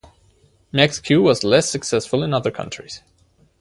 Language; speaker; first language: English; non-native, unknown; German